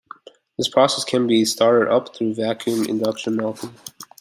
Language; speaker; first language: English; native; English